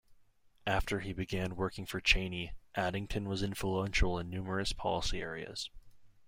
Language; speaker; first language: English; native; English